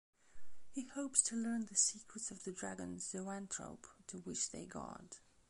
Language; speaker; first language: English; non-native, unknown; Belarusian